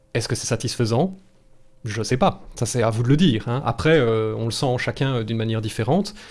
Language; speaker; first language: French; native; French